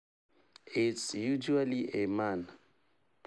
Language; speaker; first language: English; non-native, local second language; Hausa